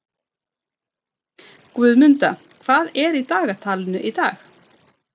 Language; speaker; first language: Icelandic; non-native, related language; Swedish